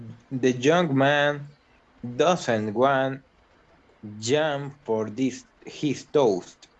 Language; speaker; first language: English; non-native, learner; Spanish